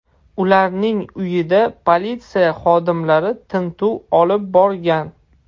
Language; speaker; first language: Uzbek; non-native, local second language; Russian